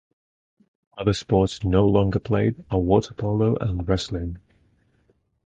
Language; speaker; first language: English; non-native, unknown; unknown